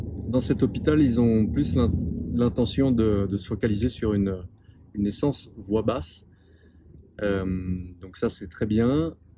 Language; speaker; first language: French; native; French